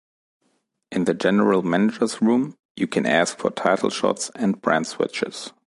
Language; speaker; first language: English; non-native, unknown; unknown